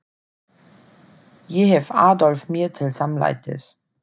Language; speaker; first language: Icelandic; non-native, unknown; German